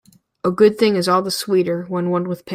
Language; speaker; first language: English; native; English